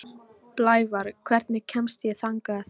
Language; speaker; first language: Icelandic; non-native, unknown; Polish